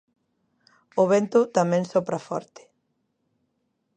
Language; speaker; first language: Galician; native; Galician